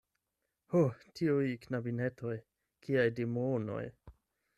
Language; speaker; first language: Esperanto; non-native, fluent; German